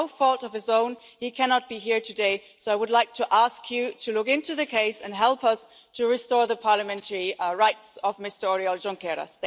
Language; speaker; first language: English; non-native, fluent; German